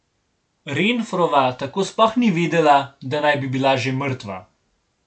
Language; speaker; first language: Slovenian; native; Slovenian